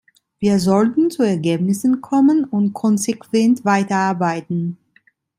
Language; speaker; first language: German; non-native, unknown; Italian